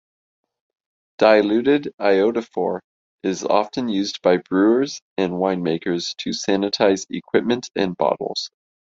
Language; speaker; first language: English; native; English